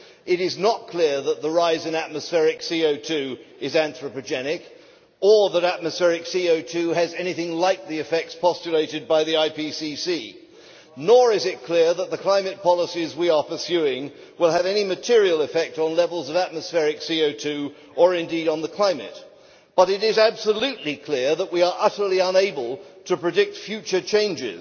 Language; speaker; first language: English; native; English